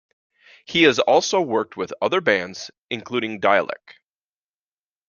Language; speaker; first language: English; native; English